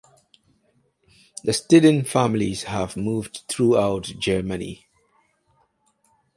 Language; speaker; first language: English; non-native, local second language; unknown